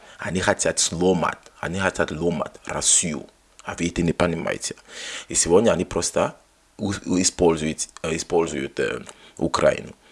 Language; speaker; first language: Russian; non-native, fluent; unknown